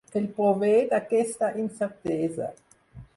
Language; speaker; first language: Catalan; non-native, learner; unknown